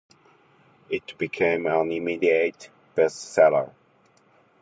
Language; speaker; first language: English; non-native, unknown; Japanese